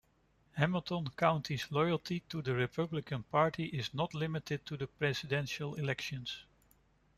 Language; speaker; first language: English; non-native, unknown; Dutch